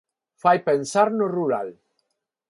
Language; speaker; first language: Galician; non-native, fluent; Spanish